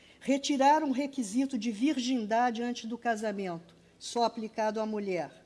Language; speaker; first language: Portuguese; native; Portuguese